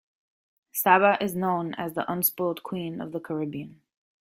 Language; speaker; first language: English; native; English